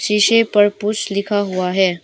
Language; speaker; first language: Hindi; non-native, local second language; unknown